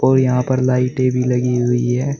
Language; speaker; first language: Hindi; native; Hindi